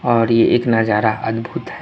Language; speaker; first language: Hindi; non-native, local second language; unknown